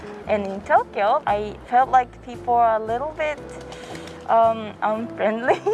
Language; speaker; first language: English; non-native, fluent; Japanese